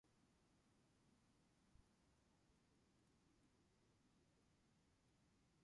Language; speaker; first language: English; non-native, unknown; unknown